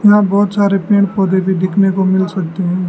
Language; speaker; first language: Hindi; non-native, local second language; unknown